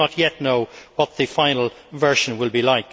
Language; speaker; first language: English; native; English